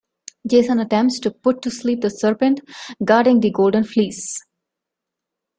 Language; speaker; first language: English; non-native, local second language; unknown